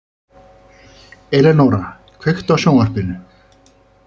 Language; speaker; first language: Icelandic; native; Icelandic